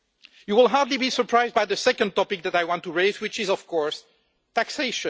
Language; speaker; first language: English; non-native, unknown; French